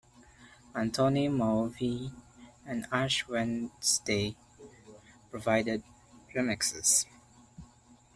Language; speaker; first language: English; non-native, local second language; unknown